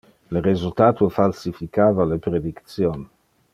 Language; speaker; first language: Interlingua; non-native, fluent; Dutch